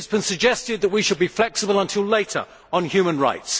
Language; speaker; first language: English; native; English